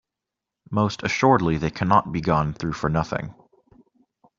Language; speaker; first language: English; native; English